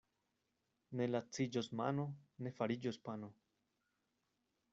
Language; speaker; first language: Esperanto; non-native, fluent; Spanish